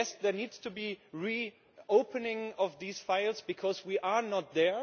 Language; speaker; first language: English; non-native, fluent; German